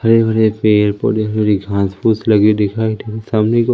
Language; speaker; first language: Hindi; native; Hindi